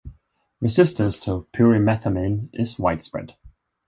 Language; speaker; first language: English; non-native, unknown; Swedish